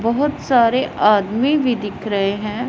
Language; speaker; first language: Hindi; non-native, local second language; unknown